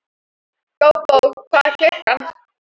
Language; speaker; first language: Icelandic; non-native, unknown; Thai